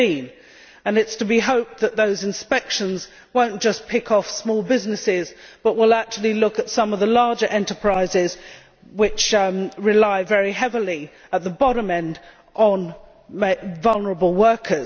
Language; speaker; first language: English; native; English